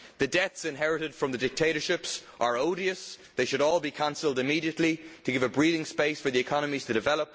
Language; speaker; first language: English; native; English